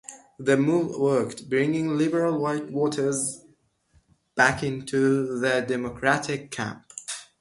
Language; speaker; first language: English; non-native, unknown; Persian